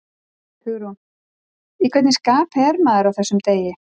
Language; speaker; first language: Icelandic; native; Icelandic